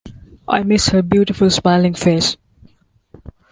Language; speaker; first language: English; non-native, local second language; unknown